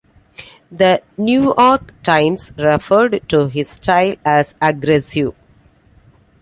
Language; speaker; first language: English; non-native, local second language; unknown